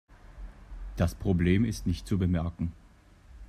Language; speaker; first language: German; native; German